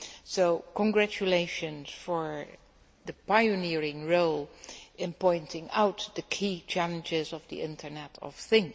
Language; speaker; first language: English; non-native, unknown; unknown